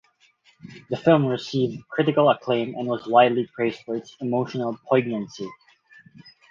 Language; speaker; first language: English; non-native, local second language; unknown